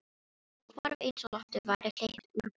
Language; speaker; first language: Icelandic; non-native, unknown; Filipino